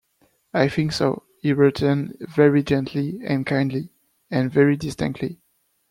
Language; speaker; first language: English; non-native, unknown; French